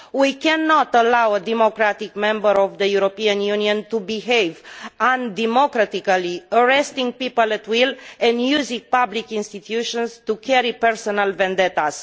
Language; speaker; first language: English; non-native, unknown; Romanian